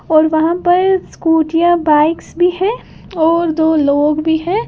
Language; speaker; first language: Hindi; native; Hindi